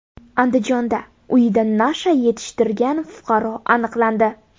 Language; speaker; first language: Uzbek; native; Uzbek